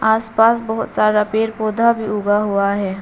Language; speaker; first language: Hindi; non-native, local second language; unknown